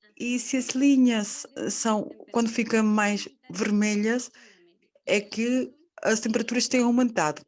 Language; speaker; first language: Portuguese; non-native, fluent; Spanish